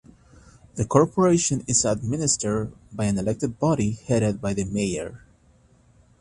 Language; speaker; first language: English; native; English